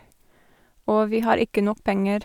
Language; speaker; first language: Norwegian; non-native, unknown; English